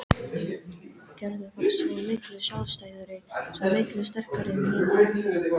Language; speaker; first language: Icelandic; non-native, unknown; English